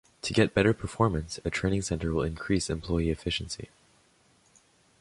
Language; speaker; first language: English; non-native, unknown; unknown